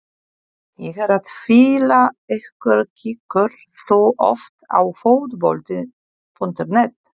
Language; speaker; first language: Icelandic; non-native, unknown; Polish